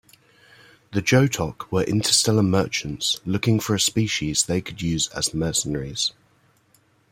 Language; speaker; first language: English; native; English